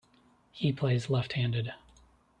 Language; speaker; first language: English; native; English